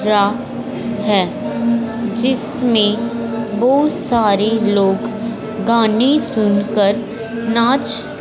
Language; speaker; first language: Hindi; non-native, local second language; Punjabi